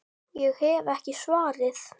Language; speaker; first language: Icelandic; native; Icelandic